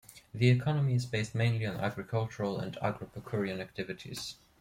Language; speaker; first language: English; non-native, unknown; German